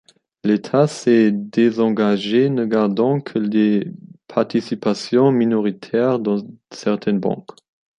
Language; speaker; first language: French; non-native, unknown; German